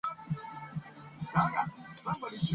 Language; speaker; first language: English; non-native, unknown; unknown